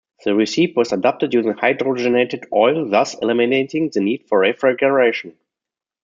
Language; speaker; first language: English; non-native, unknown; German